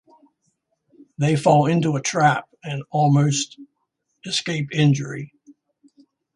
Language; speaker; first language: English; native; English